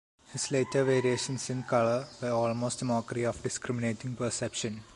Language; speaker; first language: English; non-native, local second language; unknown